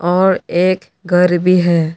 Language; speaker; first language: Hindi; non-native, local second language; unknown